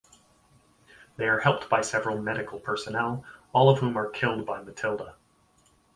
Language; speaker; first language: English; native; English